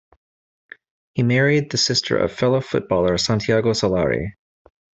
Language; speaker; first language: English; native; English